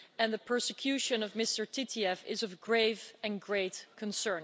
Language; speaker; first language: English; non-native, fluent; Dutch